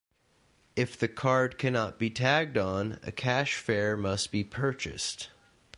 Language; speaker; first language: English; native; English